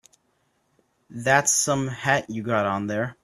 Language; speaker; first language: English; native; English